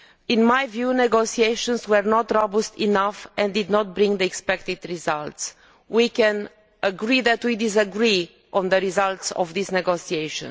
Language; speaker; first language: English; non-native, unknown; Romanian